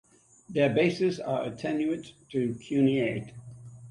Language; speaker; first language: English; native; English